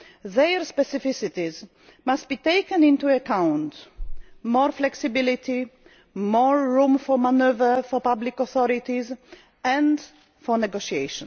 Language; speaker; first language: English; non-native, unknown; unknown